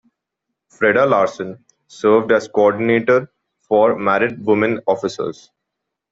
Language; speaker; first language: English; non-native, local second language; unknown